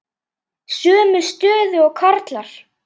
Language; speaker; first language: Icelandic; native; Icelandic